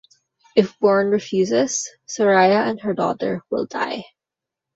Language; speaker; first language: English; non-native, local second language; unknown